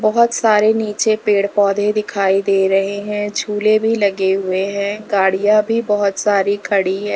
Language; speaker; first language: Hindi; native; Hindi